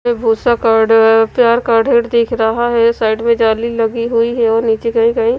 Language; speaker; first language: Hindi; non-native, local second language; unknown